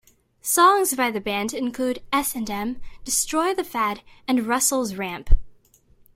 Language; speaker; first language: English; native; English